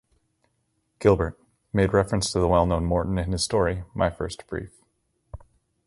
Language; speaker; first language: English; native; English